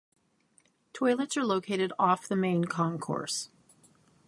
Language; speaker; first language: English; native; English